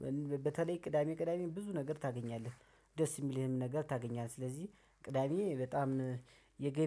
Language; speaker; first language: Amharic; native; Amharic